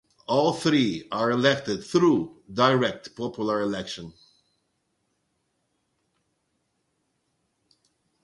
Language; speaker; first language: English; non-native, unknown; Portuguese